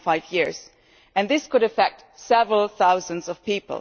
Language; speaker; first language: English; non-native, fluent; German